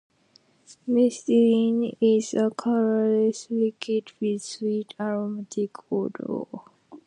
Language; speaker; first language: English; non-native, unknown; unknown